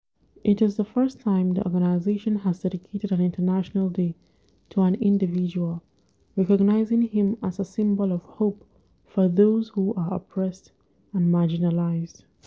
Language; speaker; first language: English; non-native, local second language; Hausa